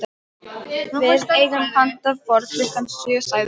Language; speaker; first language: Icelandic; non-native, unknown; Polish